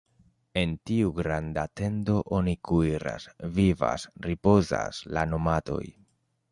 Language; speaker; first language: Esperanto; non-native, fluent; Spanish